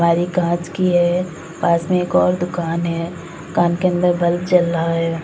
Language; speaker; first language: Hindi; native; Hindi